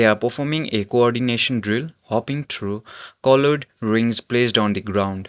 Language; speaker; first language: English; non-native, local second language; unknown